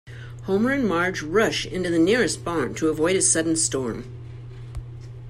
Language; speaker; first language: English; native; English